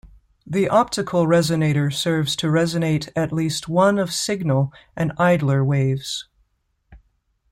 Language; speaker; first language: English; native; English